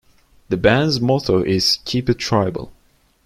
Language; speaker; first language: English; non-native, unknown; Turkish